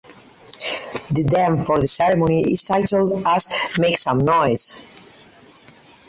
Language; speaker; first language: English; non-native, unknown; Catalan